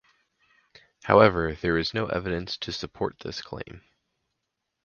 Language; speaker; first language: English; native; English